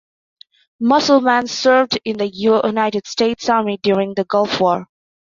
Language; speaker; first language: English; non-native, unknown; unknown